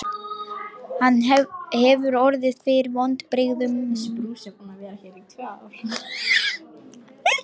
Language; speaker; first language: Icelandic; non-native, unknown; Lithuanian